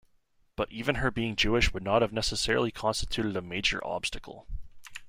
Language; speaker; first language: English; native; English